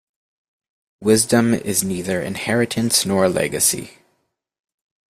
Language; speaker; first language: English; native; English